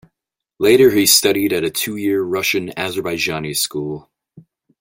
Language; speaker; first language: English; native; English